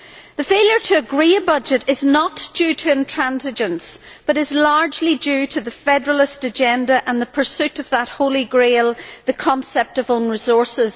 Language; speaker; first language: English; native; English